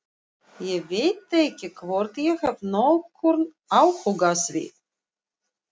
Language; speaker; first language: Icelandic; non-native, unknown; Russian